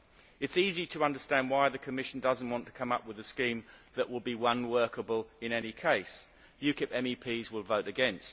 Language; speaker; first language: English; native; English